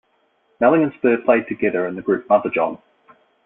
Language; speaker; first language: English; native; English